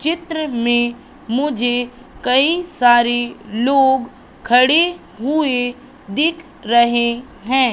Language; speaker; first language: Hindi; native; Hindi